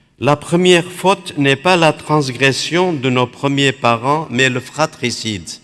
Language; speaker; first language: French; non-native, fluent; Aramaic